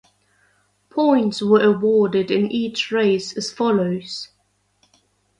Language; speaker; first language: English; non-native, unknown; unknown